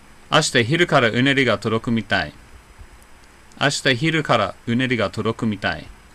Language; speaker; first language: Japanese; non-native, fluent; English